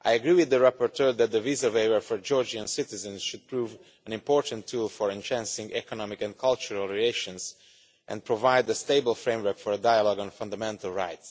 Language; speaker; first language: English; non-native, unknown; Romanian